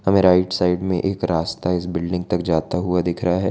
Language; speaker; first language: Hindi; non-native, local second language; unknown